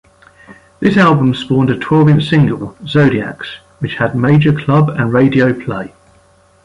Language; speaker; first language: English; native; English